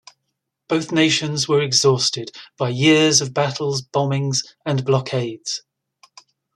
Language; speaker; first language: English; native; English